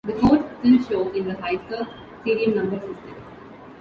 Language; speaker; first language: English; non-native, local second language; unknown